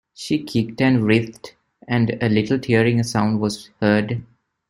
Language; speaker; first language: English; non-native, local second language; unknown